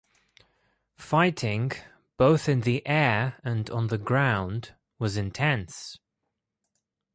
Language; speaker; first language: English; non-native, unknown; Greek